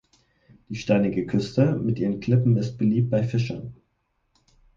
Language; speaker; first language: German; native; German